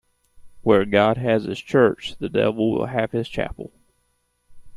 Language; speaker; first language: English; native; English